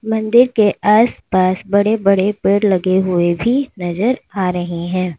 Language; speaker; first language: Hindi; native; Hindi